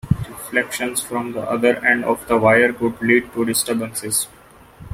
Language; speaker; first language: English; non-native, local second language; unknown